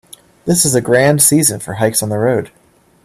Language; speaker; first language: English; native; English